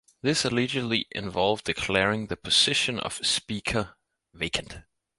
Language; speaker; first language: English; non-native, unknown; Danish